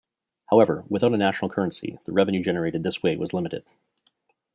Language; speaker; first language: English; native; English